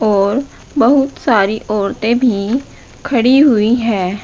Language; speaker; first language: Hindi; native; Hindi